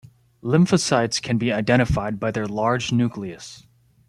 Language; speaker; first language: English; native; English